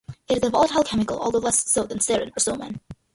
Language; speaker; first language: English; early bilingual, other home language; Malayalam